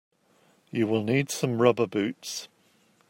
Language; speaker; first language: English; native; English